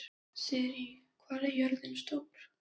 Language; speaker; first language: Icelandic; non-native, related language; Danish